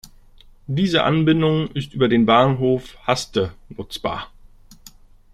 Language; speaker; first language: German; native; German